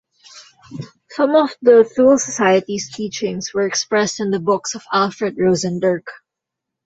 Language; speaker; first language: English; non-native, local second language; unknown